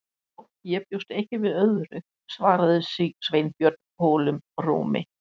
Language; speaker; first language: Icelandic; non-native, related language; Danish